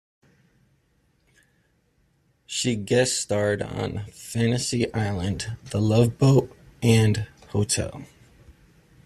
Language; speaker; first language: English; native; English